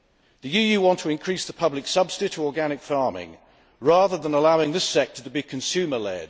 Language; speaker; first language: English; native; English